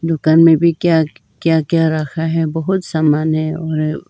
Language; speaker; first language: Hindi; non-native, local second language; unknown